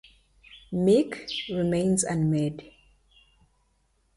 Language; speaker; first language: English; native; English